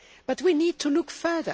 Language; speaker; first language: English; non-native, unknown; German